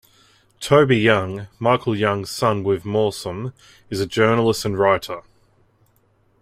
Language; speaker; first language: English; native; English